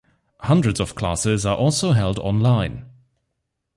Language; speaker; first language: English; non-native, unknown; German